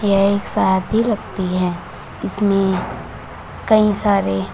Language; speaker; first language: Hindi; native; Hindi